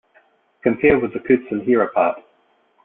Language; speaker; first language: English; native; English